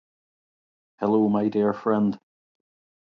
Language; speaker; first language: English; native; English